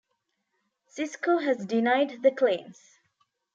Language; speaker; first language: English; non-native, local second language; Tamil